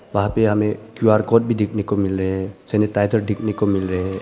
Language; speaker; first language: Hindi; non-native, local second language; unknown